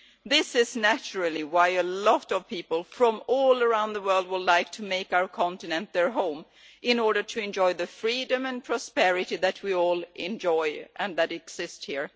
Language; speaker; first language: English; non-native, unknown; Swedish